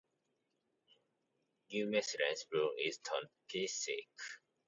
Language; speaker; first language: English; non-native, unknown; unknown